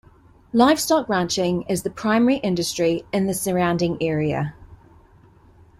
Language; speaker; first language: English; native; English